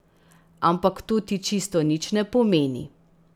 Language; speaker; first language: Slovenian; native; Slovenian